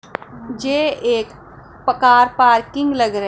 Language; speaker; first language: Hindi; non-native, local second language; Punjabi